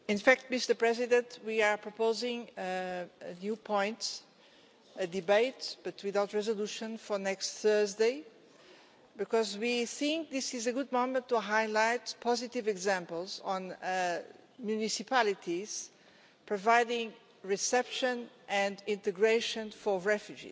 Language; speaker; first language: English; non-native, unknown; Portuguese